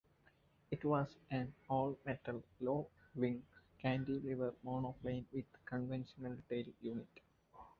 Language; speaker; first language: English; non-native, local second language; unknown